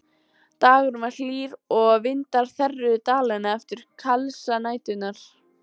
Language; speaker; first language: Icelandic; native; Icelandic